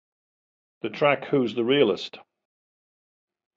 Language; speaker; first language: English; native; English